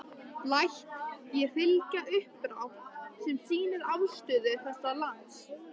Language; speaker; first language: Icelandic; native; Icelandic